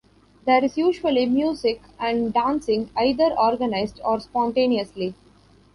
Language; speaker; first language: English; non-native, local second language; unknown